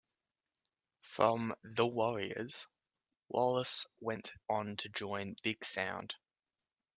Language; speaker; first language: English; native; English